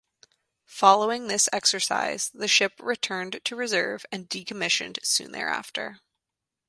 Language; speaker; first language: English; native; English